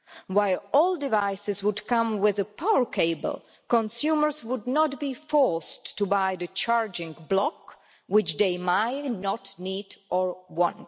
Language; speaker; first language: English; non-native, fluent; Czech